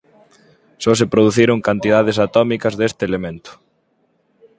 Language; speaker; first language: Galician; native; Galician